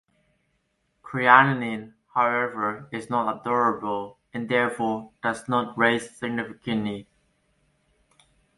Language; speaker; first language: English; non-native, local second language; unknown